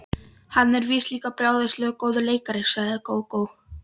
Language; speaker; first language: Icelandic; non-native, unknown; Polish